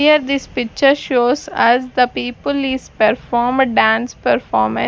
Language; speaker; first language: English; non-native, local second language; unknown